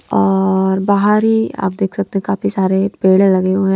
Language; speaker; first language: Hindi; non-native, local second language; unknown